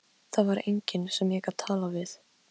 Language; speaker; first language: Icelandic; non-native, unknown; Polish